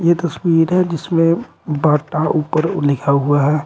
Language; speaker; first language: Hindi; native; Hindi